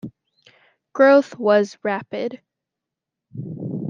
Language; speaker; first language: English; native; English